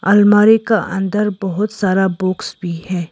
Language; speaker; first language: Hindi; non-native, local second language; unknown